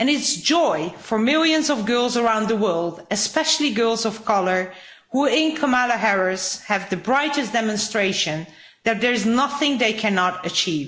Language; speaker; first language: English; non-native, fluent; Dutch